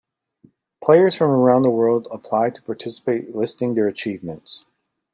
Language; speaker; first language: English; native; English